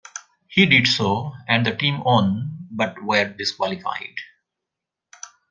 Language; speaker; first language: English; non-native, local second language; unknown